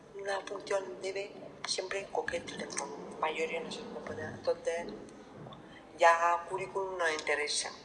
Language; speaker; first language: Spanish; non-native, learner; Lithuanian